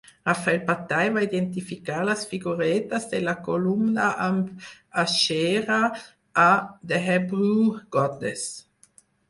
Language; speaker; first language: Catalan; non-native, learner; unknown